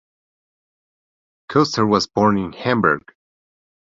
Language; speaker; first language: English; non-native, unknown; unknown